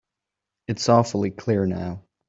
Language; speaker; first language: English; native; English